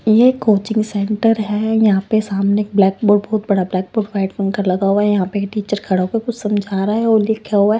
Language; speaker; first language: Hindi; non-native, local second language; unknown